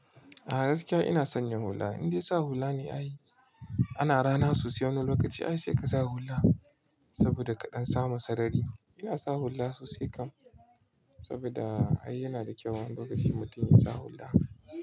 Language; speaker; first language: Hausa; non-native, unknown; Igbo